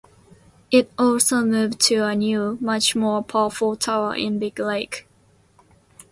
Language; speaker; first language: English; non-native, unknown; Japanese